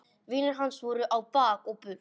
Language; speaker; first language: Icelandic; non-native, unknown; English